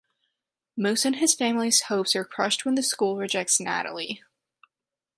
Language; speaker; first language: English; non-native, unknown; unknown